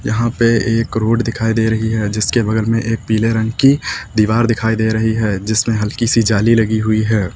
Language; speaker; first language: Hindi; native; Hindi